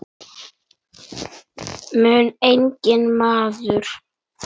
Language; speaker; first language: Icelandic; native; Icelandic